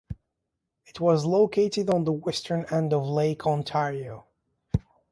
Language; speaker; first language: English; native; English